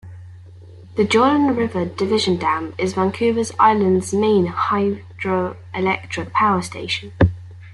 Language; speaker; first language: English; native; English